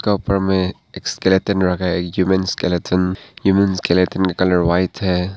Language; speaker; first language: Hindi; non-native, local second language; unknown